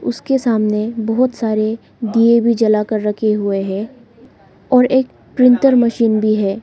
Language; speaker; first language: Hindi; non-native, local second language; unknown